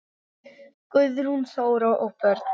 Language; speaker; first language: Icelandic; non-native, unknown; English